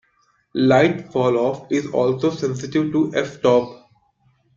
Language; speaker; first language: English; non-native, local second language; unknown